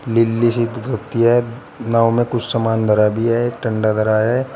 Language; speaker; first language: Hindi; native; Hindi